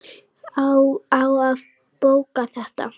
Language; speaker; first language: Icelandic; native; Icelandic